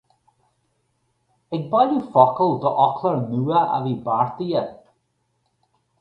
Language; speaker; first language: Irish; native; Irish